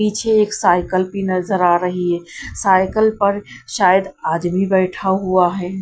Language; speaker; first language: Hindi; non-native, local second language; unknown